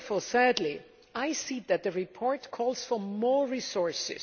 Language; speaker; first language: English; non-native, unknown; German